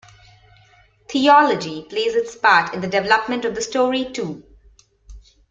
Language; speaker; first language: English; non-native, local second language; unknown